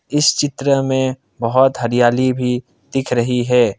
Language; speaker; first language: Hindi; non-native, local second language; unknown